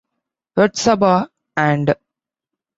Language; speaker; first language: English; non-native, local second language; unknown